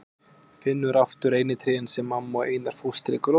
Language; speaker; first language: Icelandic; native; Icelandic